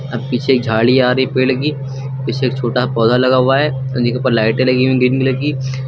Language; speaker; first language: Hindi; native; Hindi